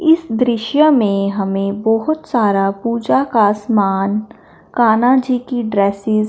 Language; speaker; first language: Hindi; non-native, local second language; Punjabi